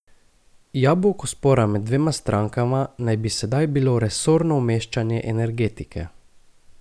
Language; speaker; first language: Slovenian; native; Slovenian